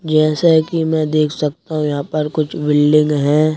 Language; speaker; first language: Hindi; native; Hindi